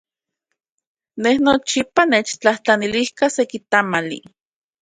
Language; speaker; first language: Central Puebla Nahuatl; native; Central Puebla Nahuatl